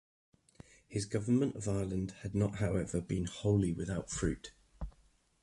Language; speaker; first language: English; native; English